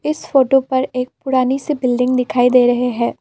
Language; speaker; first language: Hindi; non-native, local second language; Assamese